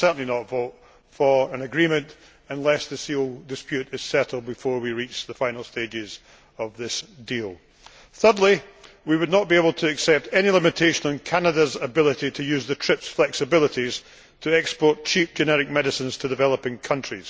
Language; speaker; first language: English; native; English